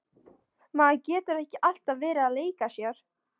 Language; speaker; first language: Icelandic; non-native, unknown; Polish